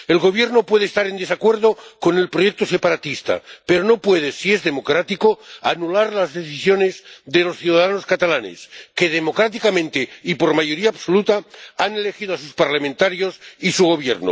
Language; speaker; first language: Spanish; non-native, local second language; Catalan